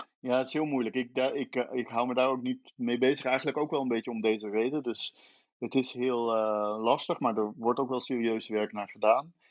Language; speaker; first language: Dutch; native; Dutch